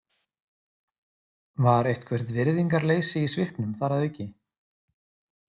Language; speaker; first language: Icelandic; native; Icelandic